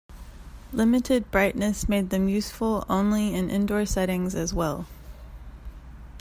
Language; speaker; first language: English; native; English